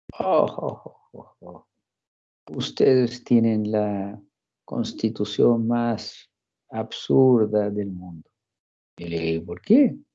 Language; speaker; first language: Spanish; non-native, fluent; English